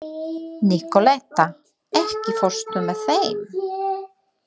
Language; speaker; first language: Icelandic; non-native, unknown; Polish